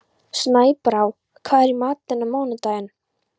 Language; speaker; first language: Icelandic; non-native, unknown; Polish